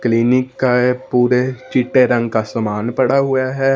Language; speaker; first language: Hindi; non-native, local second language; Punjabi